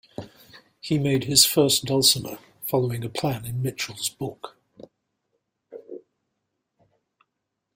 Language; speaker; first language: English; non-native, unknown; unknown